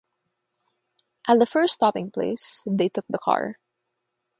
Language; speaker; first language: English; non-native, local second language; Filipino